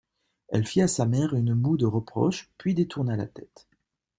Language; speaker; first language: French; native; French